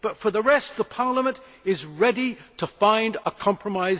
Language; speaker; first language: English; native; English